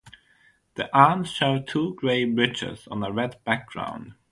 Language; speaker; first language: English; non-native, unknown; German